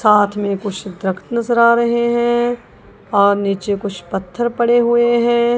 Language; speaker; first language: Hindi; non-native, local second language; Punjabi